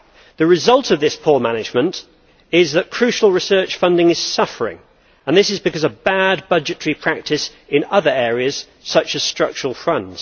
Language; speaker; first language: English; native; English